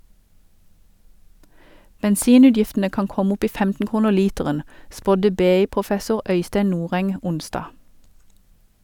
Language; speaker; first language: Norwegian; native; Norwegian